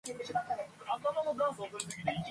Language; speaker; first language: English; non-native, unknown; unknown